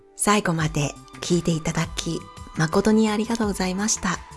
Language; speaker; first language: Japanese; non-native, fluent; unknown